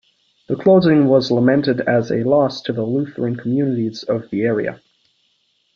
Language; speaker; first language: English; native; English